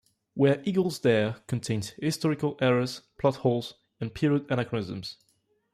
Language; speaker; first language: English; non-native, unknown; French